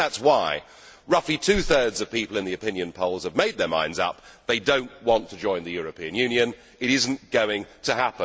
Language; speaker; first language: English; native; English